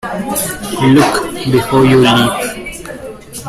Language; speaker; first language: English; non-native, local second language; Malayalam